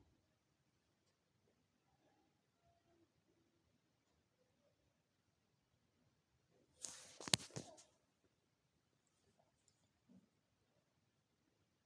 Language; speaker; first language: Hausa; native; Hausa